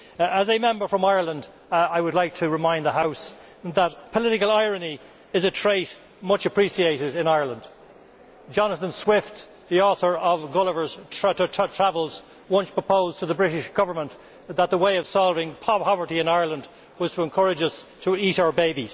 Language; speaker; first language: English; native; English